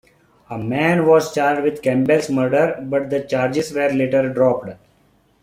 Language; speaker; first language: English; non-native, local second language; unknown